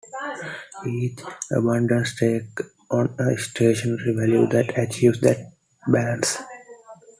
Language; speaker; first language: English; non-native, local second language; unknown